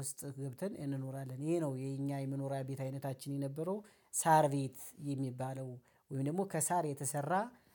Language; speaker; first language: Amharic; native; Amharic